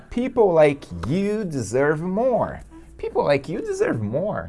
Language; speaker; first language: English; non-native, fluent; Portuguese